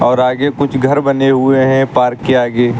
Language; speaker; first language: Hindi; native; Hindi